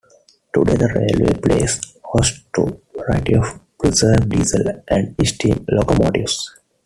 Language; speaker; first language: English; non-native, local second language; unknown